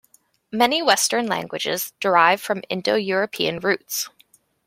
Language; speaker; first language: English; native; English